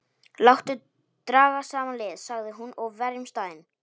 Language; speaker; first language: Icelandic; non-native, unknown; Polish